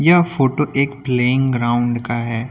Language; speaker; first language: Hindi; native; Hindi